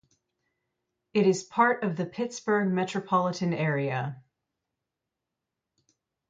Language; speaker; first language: English; native; English